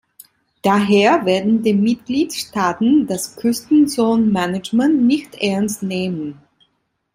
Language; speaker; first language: German; non-native, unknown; Italian